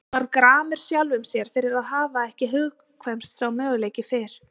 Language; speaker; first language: Icelandic; native; Icelandic